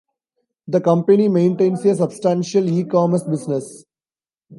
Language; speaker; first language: English; non-native, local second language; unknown